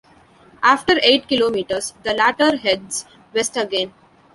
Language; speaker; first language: English; non-native, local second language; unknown